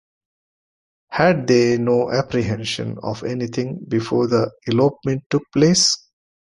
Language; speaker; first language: English; non-native, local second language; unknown